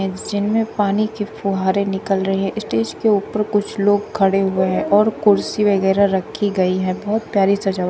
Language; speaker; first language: Hindi; native; Hindi